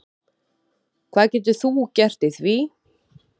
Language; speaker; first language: Icelandic; native; Icelandic